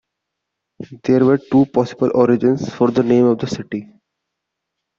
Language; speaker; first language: English; non-native, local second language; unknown